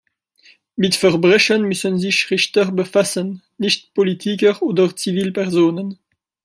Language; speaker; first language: German; non-native, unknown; French